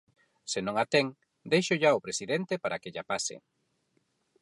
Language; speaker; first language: Galician; non-native, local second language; Spanish